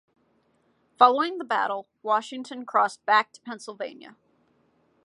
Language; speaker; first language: English; native; English